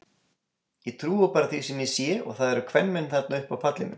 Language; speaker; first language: Icelandic; native; Icelandic